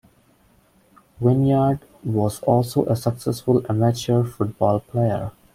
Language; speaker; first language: English; non-native, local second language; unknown